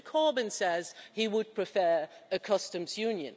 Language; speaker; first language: English; non-native, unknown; Dutch